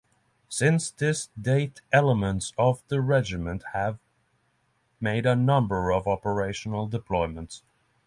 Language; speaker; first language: English; non-native, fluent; Norwegian